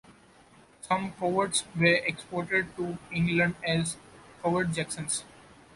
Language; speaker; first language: English; non-native, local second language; Marathi